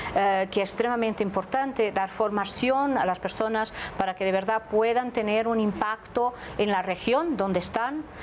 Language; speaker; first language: Spanish; non-native, related language; Portuguese